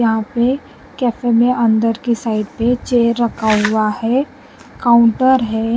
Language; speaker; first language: Hindi; non-native, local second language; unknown